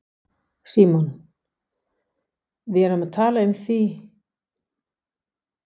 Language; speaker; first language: Icelandic; non-native, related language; Danish